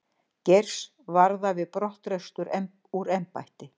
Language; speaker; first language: Icelandic; native; Icelandic